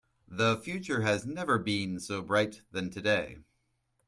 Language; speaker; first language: English; native; English